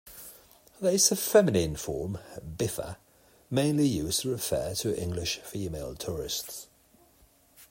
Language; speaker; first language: English; non-native, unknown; Catalan